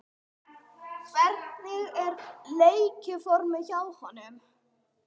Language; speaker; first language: Icelandic; non-native, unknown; English